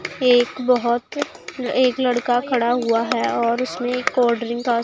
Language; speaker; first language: Hindi; non-native, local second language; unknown